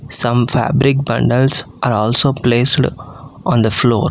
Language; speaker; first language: English; non-native, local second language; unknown